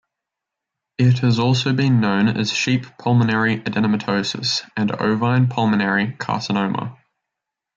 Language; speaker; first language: English; native; English